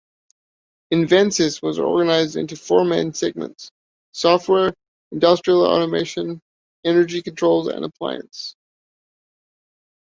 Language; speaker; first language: English; native; English